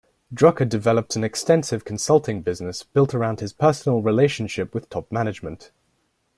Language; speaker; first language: English; native; English